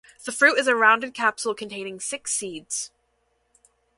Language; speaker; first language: English; native; English